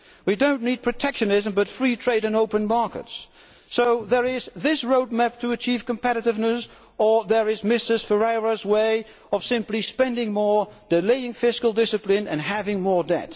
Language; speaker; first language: English; non-native, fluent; Dutch